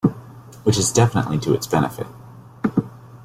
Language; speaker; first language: English; native; English